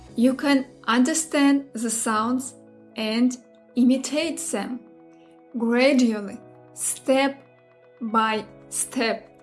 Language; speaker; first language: English; non-native, fluent; Russian